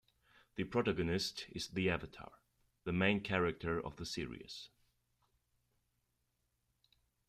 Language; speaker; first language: English; non-native, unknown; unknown